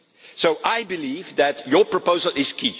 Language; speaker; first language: English; non-native, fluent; Dutch